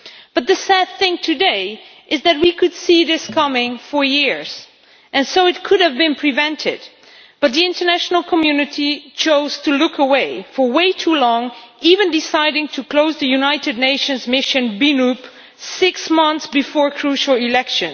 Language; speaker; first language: English; non-native, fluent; Dutch